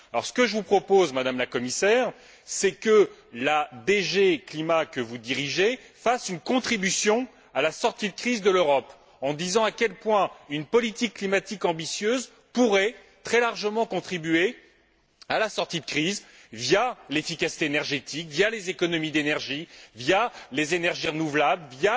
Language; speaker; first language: French; native; French